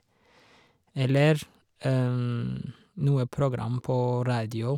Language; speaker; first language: Norwegian; non-native, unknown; Rundi